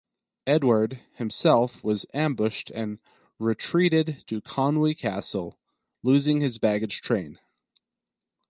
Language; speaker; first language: English; native; English